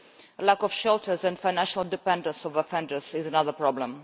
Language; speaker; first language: English; non-native, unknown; Russian